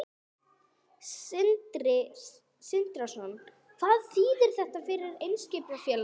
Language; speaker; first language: Icelandic; non-native, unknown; English